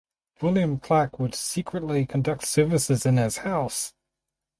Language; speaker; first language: English; native; English